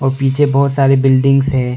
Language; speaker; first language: Hindi; non-native, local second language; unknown